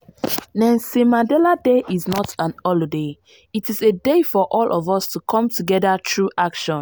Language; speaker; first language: English; non-native, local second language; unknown